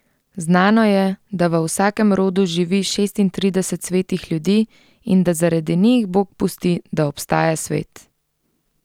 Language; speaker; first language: Slovenian; native; Slovenian